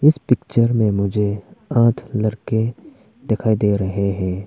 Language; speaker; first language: Hindi; non-native, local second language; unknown